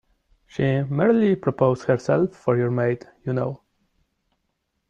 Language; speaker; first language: English; non-native, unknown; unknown